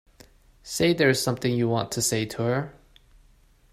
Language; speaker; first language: English; non-native, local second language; Cantonese